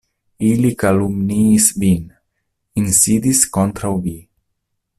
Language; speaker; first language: Esperanto; non-native, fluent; Italian